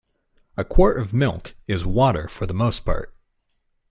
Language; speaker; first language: English; native; English